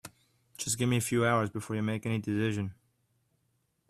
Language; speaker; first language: English; native; English